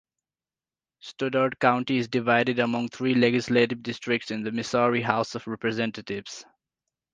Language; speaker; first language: English; non-native, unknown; Nepali